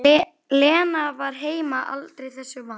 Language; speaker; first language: Icelandic; native; Icelandic